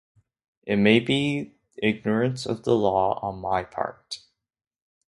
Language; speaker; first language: English; non-native, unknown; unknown